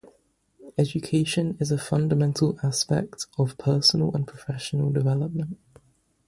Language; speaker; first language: English; native; English